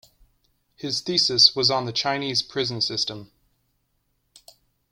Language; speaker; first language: English; native; English